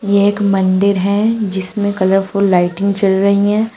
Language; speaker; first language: Hindi; native; Hindi